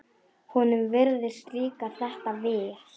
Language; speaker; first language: Icelandic; non-native, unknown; Polish